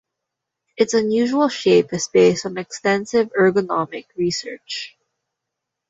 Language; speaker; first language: English; non-native, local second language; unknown